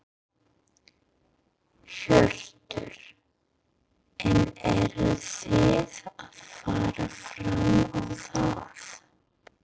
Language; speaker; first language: Icelandic; non-native, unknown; English